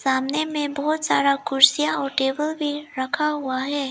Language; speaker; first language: Hindi; early bilingual, other home language; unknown